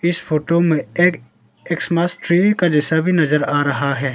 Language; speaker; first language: Hindi; non-native, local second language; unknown